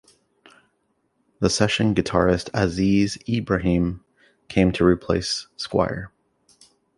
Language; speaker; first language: English; native; English